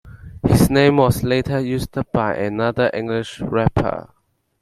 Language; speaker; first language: English; non-native, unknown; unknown